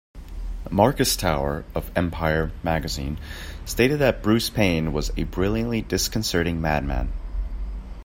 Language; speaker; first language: English; native; English